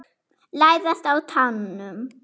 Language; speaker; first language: Icelandic; non-native, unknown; German